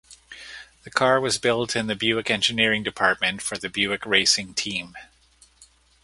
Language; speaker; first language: English; native; English